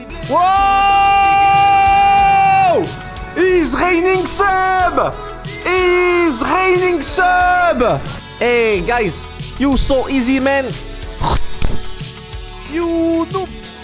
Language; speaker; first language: English; non-native, learner; French